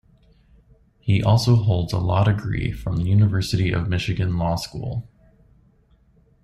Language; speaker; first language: English; native; English